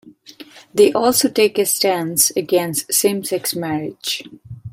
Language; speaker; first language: English; non-native, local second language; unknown